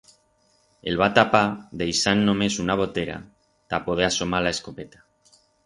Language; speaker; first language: Aragonese; non-native, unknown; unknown